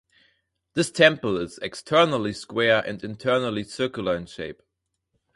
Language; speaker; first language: English; non-native, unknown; German